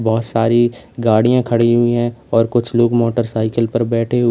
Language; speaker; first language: Hindi; native; Hindi